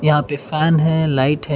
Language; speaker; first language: Hindi; non-native, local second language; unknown